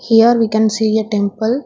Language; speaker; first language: English; non-native, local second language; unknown